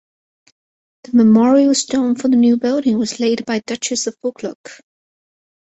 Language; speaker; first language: English; non-native, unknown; Chinese